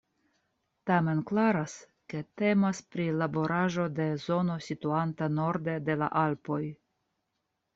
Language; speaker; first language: Esperanto; non-native, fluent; Russian